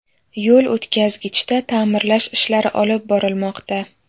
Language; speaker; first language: Uzbek; native; Uzbek